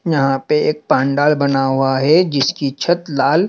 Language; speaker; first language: Hindi; native; Hindi